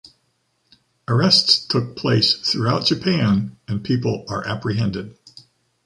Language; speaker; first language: English; native; English